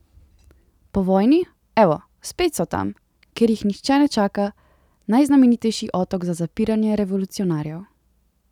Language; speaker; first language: Slovenian; native; Slovenian